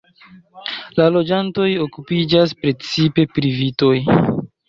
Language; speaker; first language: Esperanto; non-native, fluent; Chinese